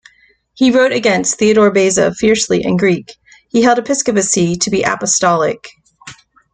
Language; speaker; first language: English; native; English